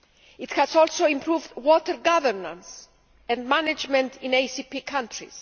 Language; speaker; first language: English; non-native, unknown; Greek